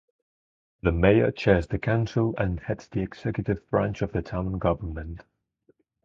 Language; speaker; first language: English; non-native, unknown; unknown